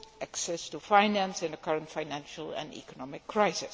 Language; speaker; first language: English; non-native, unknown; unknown